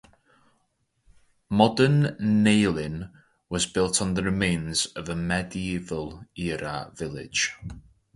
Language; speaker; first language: English; native; English